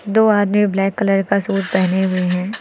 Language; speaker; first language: Hindi; native; Hindi